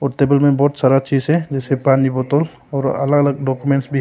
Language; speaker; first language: Hindi; non-native, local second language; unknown